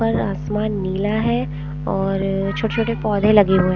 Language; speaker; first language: Hindi; non-native, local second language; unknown